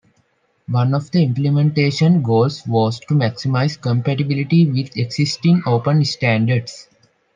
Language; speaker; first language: English; non-native, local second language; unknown